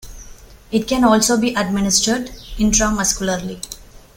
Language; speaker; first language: English; non-native, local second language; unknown